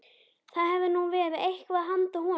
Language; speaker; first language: Icelandic; native; Icelandic